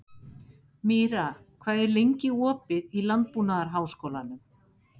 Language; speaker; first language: Icelandic; non-native, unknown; Spanish